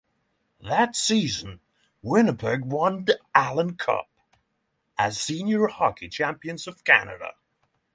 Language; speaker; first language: English; non-native, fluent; Norwegian